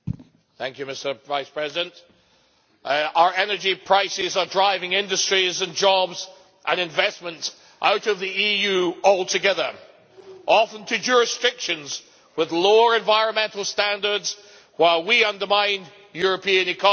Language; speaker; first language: English; native; English